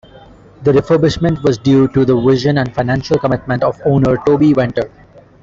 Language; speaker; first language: English; non-native, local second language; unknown